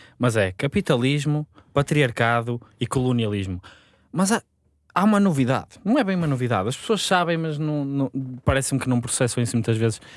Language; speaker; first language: Portuguese; native; Portuguese